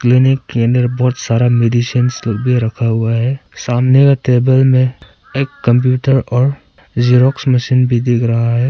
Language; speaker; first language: Hindi; non-native, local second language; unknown